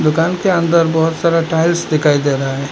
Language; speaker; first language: Hindi; non-native, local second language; Bangla